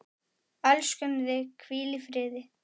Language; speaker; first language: Icelandic; native; Icelandic